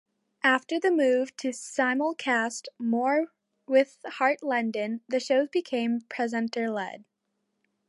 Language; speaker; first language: English; native; English